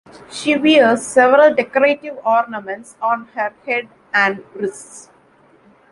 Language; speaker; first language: English; non-native, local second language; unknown